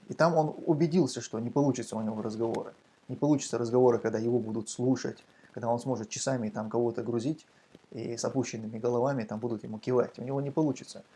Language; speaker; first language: Russian; non-native, local second language; Chechen